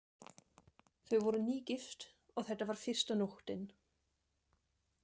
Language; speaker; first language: Icelandic; non-native, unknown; German